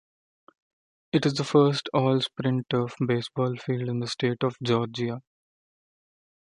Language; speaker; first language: English; non-native, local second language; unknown